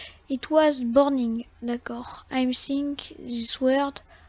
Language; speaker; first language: English; non-native, learner; French